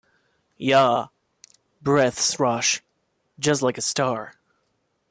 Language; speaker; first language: English; non-native, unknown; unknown